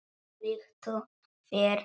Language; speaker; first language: Icelandic; non-native, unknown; Polish